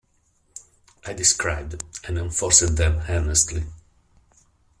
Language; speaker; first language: English; non-native, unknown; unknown